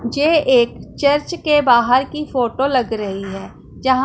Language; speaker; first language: Hindi; non-native, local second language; Punjabi